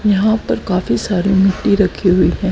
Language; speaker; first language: Hindi; native; Hindi